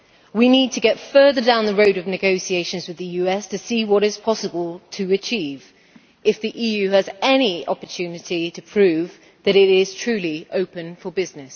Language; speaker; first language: English; native; English